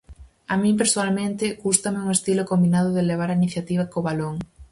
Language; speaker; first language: Galician; native; Galician